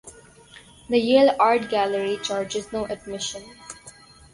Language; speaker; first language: English; non-native, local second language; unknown